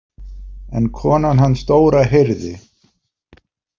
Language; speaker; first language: Icelandic; non-native, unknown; Polish